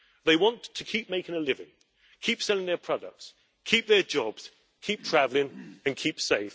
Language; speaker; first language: English; native; English